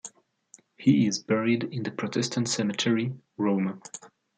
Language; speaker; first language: English; non-native, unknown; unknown